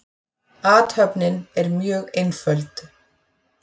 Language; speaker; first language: Icelandic; native; Icelandic